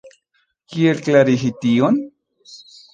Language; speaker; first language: Esperanto; non-native, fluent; Spanish